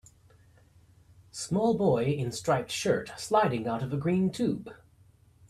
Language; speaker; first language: English; native; English